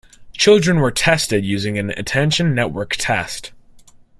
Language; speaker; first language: English; native; English